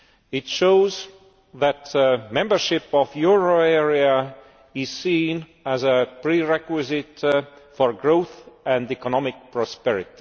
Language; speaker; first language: English; non-native, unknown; Estonian